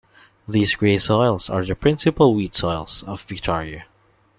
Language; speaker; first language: English; non-native, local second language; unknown